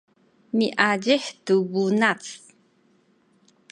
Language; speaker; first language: Sakizaya; non-native, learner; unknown